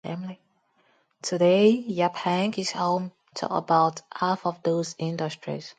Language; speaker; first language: English; non-native, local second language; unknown